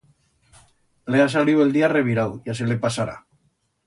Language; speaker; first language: Aragonese; native; Aragonese